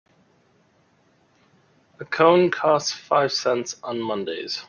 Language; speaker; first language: English; native; English